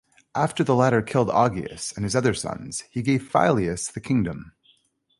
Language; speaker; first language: English; native; English